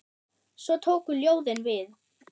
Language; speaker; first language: Icelandic; non-native, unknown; German